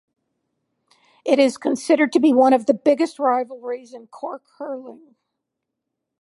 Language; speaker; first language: English; native; English